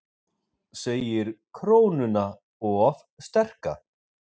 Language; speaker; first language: Icelandic; native; Icelandic